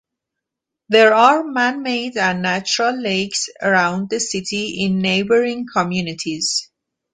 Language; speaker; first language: English; non-native, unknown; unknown